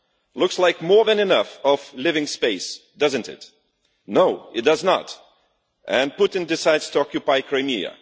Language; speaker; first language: English; non-native, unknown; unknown